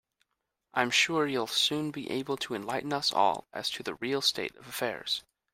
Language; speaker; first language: English; native; English